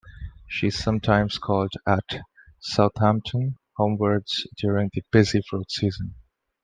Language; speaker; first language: English; non-native, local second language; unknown